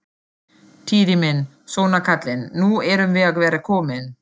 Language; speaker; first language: Icelandic; non-native, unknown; German